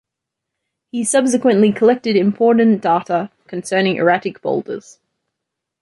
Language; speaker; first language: English; native; English